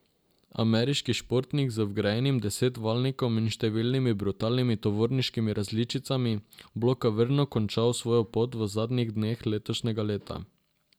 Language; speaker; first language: Slovenian; non-native, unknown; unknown